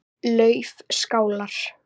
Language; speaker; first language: Icelandic; native; Icelandic